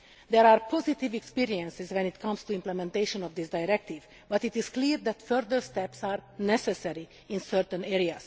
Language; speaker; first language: English; non-native, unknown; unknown